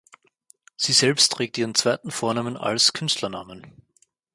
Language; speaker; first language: German; native; German